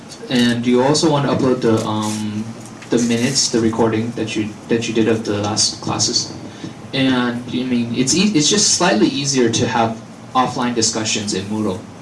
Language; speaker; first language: English; early bilingual, other home language; Chinese